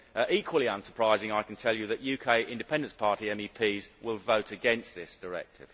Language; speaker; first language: English; native; English